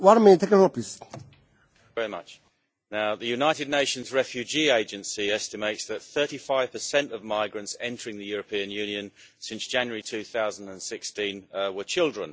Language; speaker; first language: English; native; English